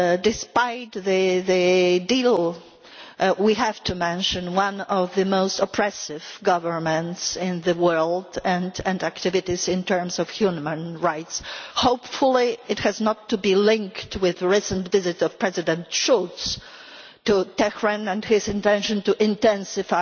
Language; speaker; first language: English; non-native, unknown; Polish